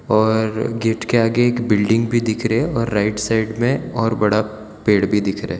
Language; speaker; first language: Hindi; non-native, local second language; Gujarati